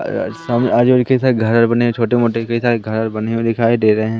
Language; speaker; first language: Hindi; native; Hindi